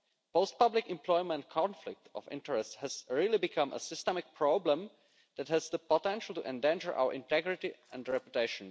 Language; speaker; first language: English; non-native, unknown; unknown